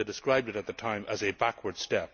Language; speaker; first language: English; native; English